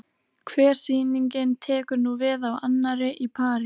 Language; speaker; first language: Icelandic; native; Icelandic